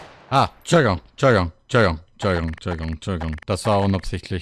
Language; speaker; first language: German; native; German